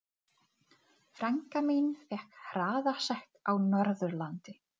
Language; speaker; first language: Icelandic; non-native, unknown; Czech